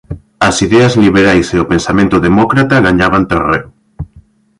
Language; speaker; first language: Galician; native; Galician